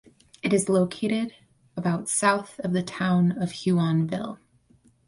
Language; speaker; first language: English; native; English